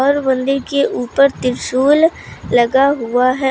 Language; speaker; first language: Hindi; native; Hindi